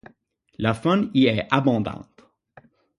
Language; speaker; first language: French; non-native, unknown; English